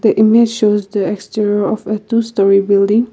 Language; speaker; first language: English; non-native, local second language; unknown